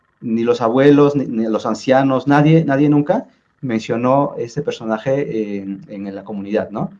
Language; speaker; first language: Spanish; non-native, local second language; Zapotec